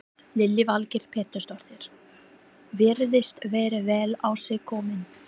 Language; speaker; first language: Icelandic; non-native, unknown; English